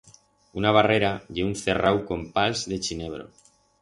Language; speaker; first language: Aragonese; non-native, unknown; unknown